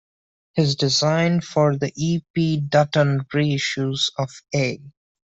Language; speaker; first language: English; non-native, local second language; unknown